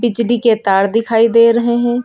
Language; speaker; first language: Hindi; native; Hindi